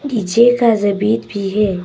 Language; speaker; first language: Hindi; non-native, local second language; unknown